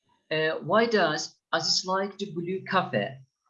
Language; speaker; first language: English; non-native, fluent; Turkish